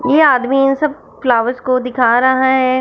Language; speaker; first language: Hindi; non-native, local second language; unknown